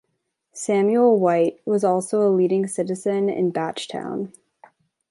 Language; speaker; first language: English; native; English